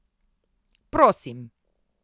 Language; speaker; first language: Slovenian; native; Slovenian